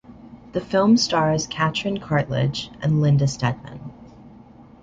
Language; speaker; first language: English; native; English